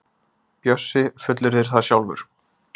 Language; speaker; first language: Icelandic; native; Icelandic